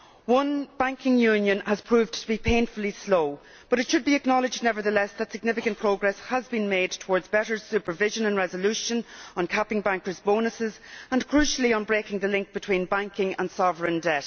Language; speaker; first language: English; native; English